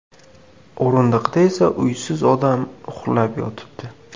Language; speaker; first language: Uzbek; native; Uzbek